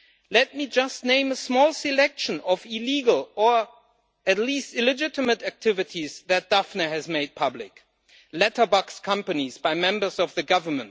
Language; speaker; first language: English; non-native, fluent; German